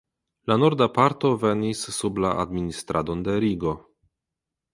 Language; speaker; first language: Esperanto; non-native, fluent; Polish